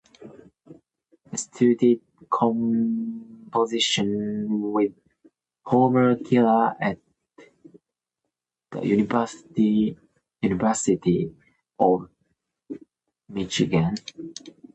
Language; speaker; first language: English; non-native, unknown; Japanese